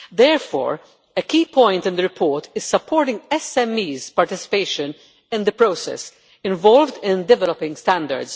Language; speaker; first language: English; non-native, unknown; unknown